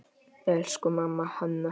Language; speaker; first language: Icelandic; non-native, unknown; Polish